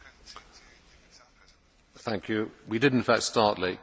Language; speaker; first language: English; native; English